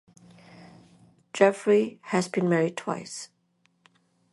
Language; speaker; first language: English; non-native, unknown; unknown